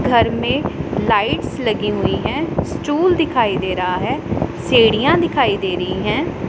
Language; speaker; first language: Hindi; non-native, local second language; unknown